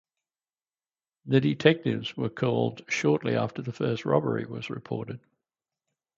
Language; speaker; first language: English; native; English